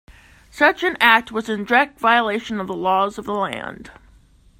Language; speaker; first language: English; native; English